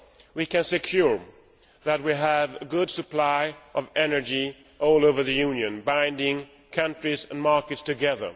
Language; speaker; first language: English; non-native, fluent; Swedish